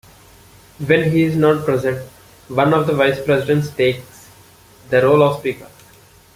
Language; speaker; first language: English; non-native, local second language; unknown